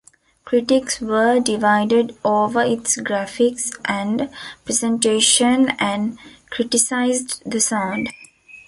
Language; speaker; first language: English; non-native, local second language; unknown